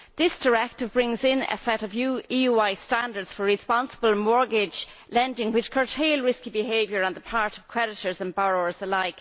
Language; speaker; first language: English; native; English